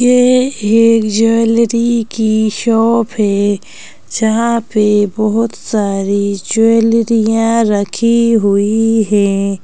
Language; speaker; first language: Hindi; native; Hindi